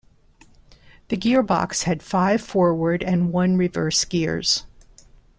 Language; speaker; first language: English; non-native, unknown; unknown